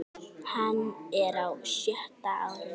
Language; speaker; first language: Icelandic; native; Icelandic